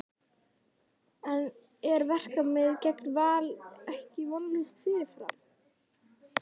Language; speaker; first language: Icelandic; native; Icelandic